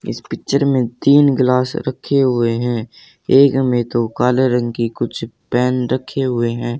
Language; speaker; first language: Hindi; native; Hindi